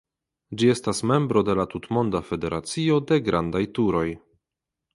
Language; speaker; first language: Esperanto; non-native, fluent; Polish